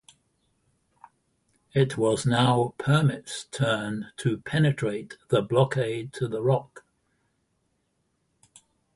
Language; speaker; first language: English; native; English